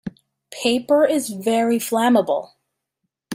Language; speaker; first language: English; native; English